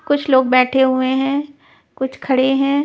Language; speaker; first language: Hindi; non-native, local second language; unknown